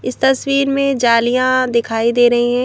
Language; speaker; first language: Hindi; native; Hindi